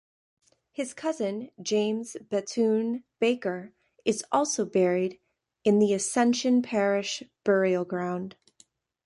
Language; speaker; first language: English; native; English